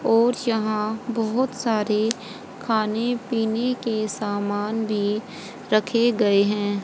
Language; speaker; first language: Hindi; native; Hindi